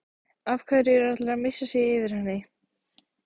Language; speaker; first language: Icelandic; native; Icelandic